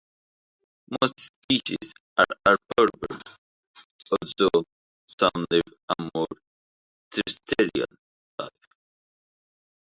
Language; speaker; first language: English; non-native, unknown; Arabic